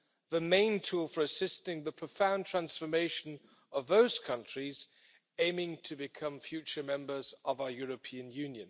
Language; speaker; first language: English; non-native, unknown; German